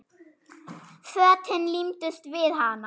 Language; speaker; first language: Icelandic; non-native, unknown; German